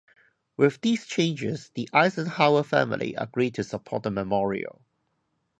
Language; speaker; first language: English; non-native, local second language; Cantonese